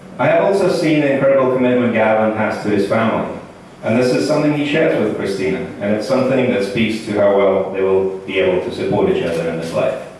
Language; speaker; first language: English; non-native, fluent; Russian